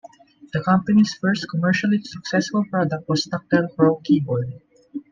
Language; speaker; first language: English; non-native, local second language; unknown